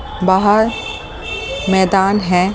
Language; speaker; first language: Hindi; native; Hindi